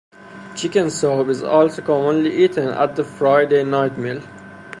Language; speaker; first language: English; non-native, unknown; Persian